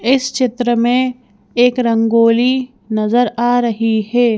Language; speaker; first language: Hindi; native; Hindi